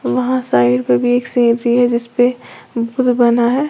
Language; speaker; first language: Hindi; native; Hindi